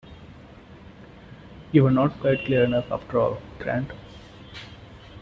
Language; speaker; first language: English; non-native, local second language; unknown